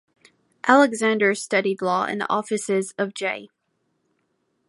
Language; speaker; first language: English; native; English